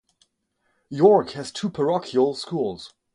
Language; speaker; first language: English; non-native, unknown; French